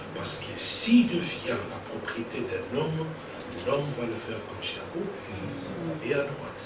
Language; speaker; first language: French; non-native, local second language; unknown